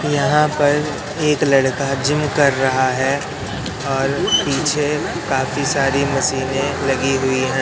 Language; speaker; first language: Hindi; native; Hindi